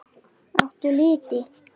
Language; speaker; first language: Icelandic; native; Icelandic